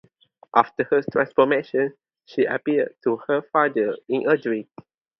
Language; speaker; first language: English; non-native, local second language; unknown